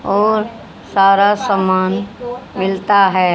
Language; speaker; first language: Hindi; native; Hindi